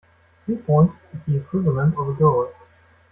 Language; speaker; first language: English; non-native, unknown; German